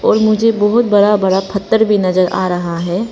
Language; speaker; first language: Hindi; non-native, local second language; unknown